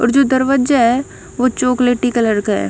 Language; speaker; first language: Hindi; non-native, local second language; Punjabi